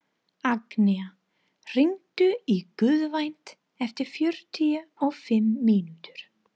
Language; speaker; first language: Icelandic; non-native, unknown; English